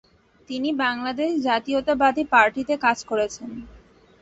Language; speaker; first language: Bangla; native; Bangla